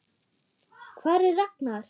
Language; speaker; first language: Icelandic; non-native, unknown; German